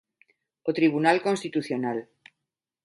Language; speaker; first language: Galician; non-native, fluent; Spanish